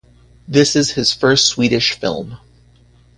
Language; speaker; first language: English; native; English